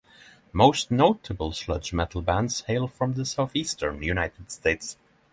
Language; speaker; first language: English; non-native, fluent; Norwegian